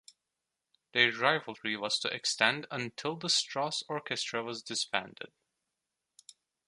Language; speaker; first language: English; non-native, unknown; Turkish